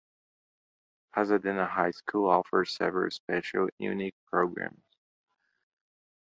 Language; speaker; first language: English; non-native, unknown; Portuguese